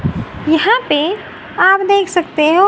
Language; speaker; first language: Hindi; native; Hindi